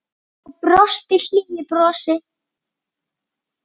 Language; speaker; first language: Icelandic; native; Icelandic